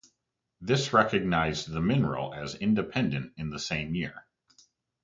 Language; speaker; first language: English; native; English